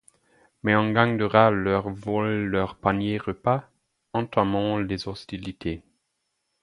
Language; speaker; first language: French; non-native, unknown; German